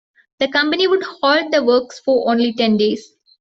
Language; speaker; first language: English; non-native, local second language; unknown